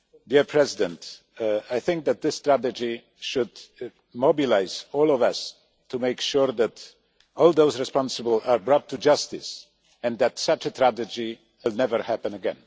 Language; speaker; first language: English; non-native, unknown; Polish